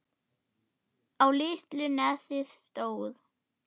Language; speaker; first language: Icelandic; non-native, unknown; German